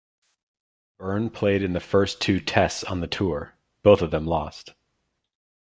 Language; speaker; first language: English; native; English